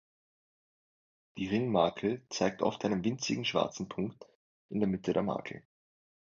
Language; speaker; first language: German; native; German